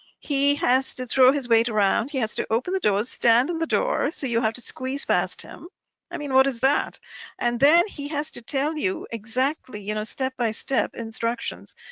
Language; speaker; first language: English; non-native, local second language; Tamil